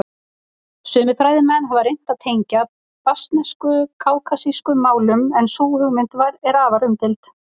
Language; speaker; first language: Icelandic; native; Icelandic